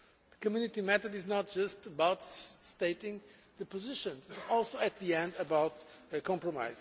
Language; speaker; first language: English; non-native, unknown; Portuguese